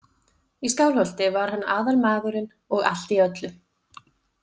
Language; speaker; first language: Icelandic; native; Icelandic